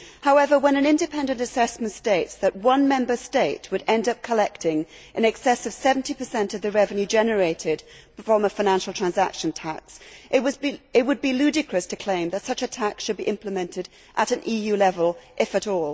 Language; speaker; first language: English; native; English